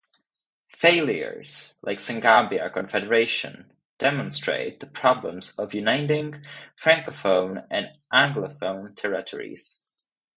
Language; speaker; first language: English; non-native, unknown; Czech